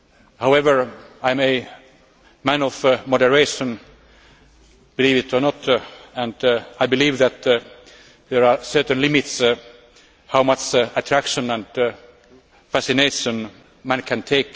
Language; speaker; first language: English; non-native, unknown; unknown